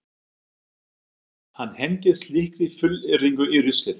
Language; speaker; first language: Icelandic; non-native, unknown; German